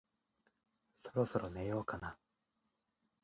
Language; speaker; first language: Japanese; native; Japanese